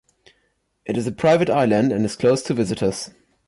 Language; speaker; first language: English; non-native, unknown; German